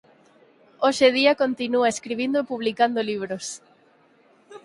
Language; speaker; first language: Galician; native; Galician